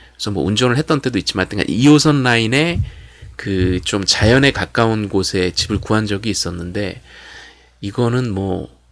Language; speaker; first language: Korean; native; Korean